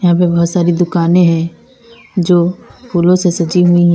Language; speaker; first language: Hindi; native; Hindi